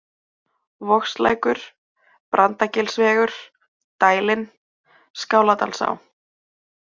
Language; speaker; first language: Icelandic; native; Icelandic